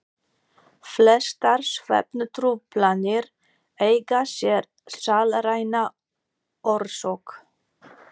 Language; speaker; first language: Icelandic; non-native, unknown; Polish